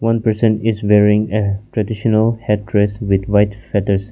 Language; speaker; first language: English; non-native, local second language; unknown